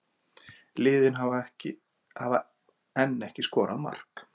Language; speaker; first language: Icelandic; native; Icelandic